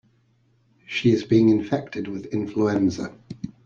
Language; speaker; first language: English; native; English